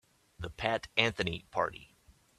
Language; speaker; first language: English; native; English